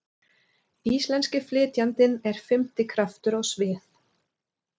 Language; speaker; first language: Icelandic; non-native, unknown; German